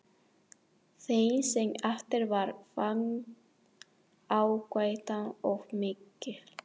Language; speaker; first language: Icelandic; non-native, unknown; Spanish